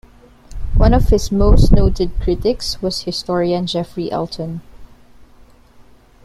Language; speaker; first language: English; non-native, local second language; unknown